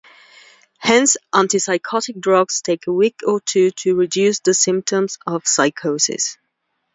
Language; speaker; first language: English; non-native, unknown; Spanish